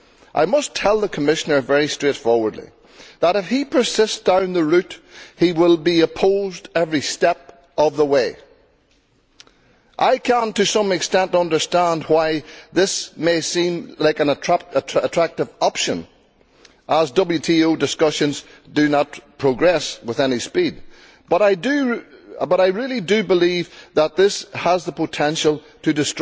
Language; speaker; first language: English; native; English